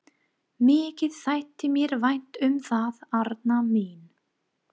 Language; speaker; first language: Icelandic; non-native, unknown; English